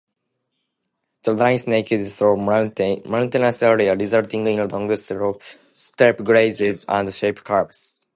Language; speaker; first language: English; non-native, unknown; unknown